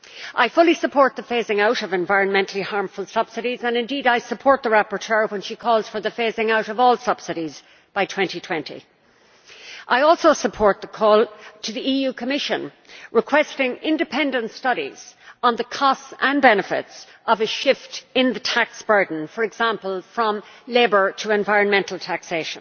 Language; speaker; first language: English; native; English